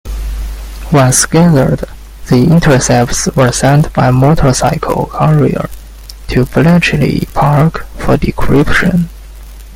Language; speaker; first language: English; non-native, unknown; Chinese